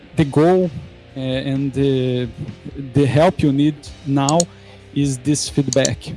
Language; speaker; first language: English; non-native, fluent; Portuguese